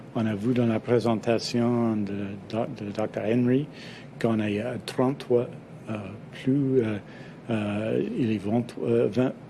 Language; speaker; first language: French; non-native, fluent; English